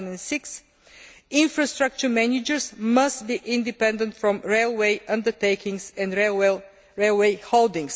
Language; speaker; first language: English; non-native, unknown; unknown